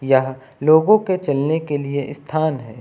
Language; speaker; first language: Hindi; native; Hindi